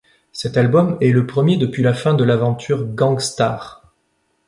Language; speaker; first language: French; native; French